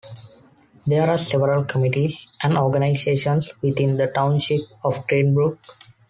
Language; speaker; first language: English; non-native, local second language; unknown